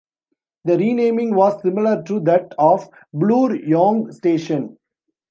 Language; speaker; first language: English; non-native, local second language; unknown